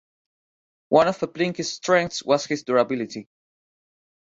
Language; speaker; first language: English; non-native, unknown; Spanish